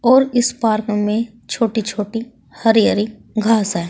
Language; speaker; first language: Hindi; native; Hindi